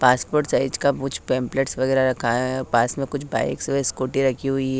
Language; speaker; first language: Hindi; native; Hindi